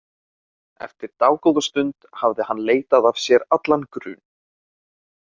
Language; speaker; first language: Icelandic; native; Icelandic